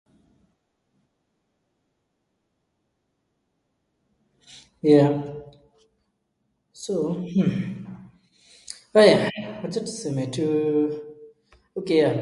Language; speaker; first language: English; non-native, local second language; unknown